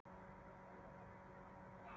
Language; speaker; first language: Icelandic; native; Icelandic